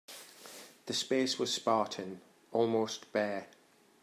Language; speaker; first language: English; native; English